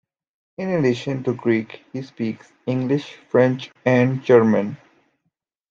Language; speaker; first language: English; native; English